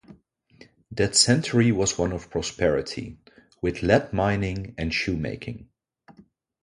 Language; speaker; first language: English; non-native, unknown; Dutch